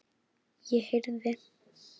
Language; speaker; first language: Icelandic; native; Icelandic